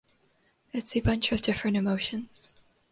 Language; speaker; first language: English; non-native, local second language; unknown